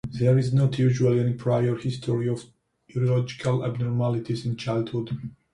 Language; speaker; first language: English; non-native, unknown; Georgian